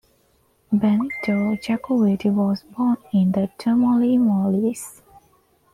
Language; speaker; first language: English; non-native, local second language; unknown